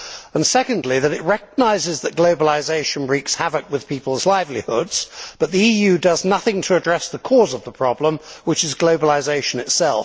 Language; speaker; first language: English; native; English